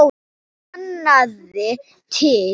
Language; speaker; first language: Icelandic; non-native, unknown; Thai